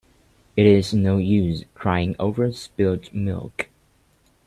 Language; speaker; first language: English; non-native, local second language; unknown